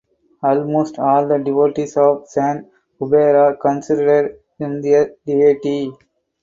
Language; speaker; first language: English; non-native, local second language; Tamil